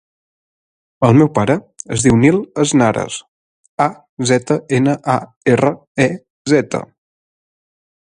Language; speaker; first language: Catalan; native; Catalan